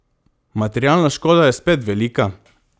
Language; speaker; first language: Slovenian; non-native, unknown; Macedonian